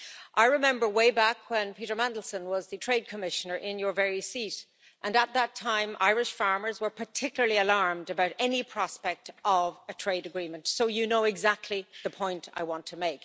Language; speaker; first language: English; native; English